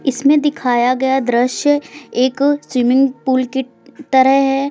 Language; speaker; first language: Hindi; native; Hindi